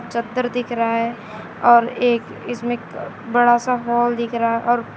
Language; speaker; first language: Hindi; native; Hindi